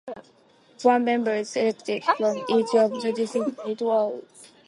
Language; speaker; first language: English; native; English